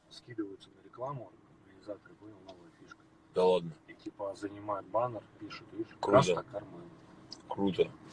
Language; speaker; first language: Russian; native; Russian